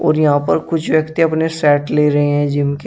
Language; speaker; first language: Hindi; native; Hindi